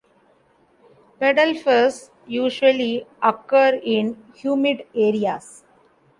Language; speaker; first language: English; non-native, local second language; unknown